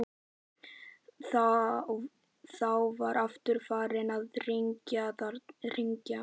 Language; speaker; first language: Icelandic; native; Icelandic